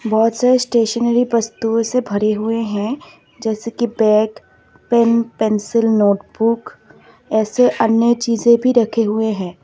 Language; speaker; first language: Hindi; non-native, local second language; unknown